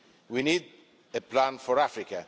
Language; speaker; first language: English; non-native, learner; Italian